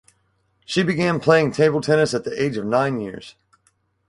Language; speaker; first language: English; native; English